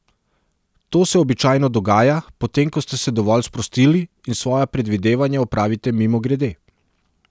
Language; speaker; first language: Slovenian; non-native, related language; Serbian